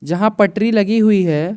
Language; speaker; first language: Hindi; non-native, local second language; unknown